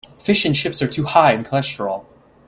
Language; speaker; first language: English; native; English